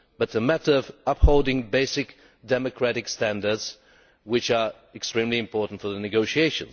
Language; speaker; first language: English; non-native, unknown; Bulgarian